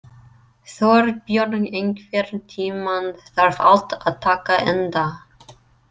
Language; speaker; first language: Icelandic; non-native, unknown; English